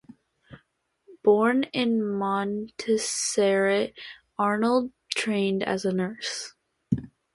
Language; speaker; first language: English; native; English